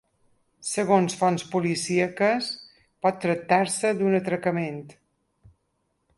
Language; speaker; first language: Catalan; native; Catalan